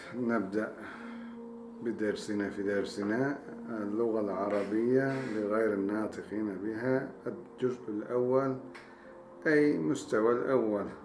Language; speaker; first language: Arabic; non-native, fluent; Turkish